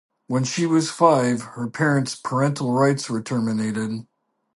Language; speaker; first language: English; native; English